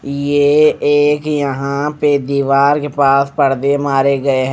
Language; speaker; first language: Hindi; non-native, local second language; Punjabi